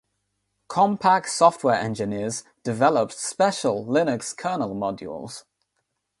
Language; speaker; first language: English; non-native, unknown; Nepali